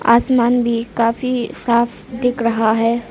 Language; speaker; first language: Hindi; early bilingual, other home language; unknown